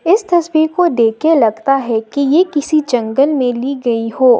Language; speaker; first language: Hindi; non-native, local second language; Assamese